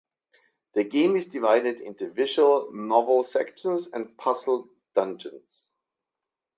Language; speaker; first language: English; non-native, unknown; German